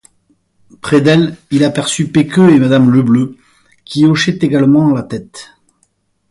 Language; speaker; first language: French; native; French